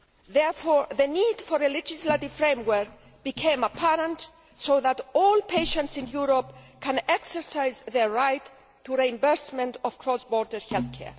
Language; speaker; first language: English; non-native, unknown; Greek